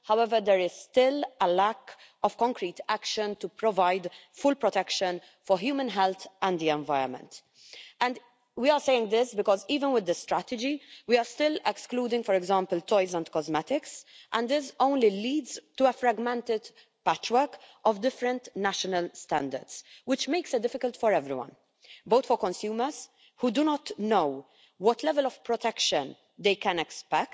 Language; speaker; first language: English; non-native, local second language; Maltese